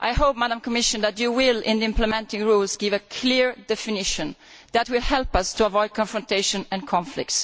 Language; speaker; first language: English; non-native, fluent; Italian